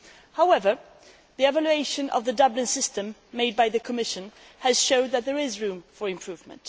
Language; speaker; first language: English; non-native, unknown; Swedish